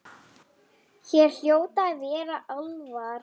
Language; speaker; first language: Icelandic; non-native, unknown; Lithuanian